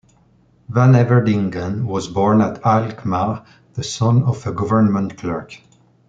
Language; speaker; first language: English; non-native, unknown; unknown